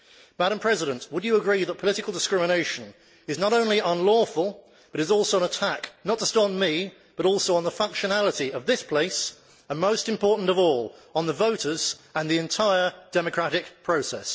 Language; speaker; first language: English; native; English